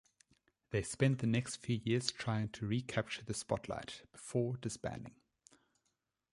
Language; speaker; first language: English; non-native, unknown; German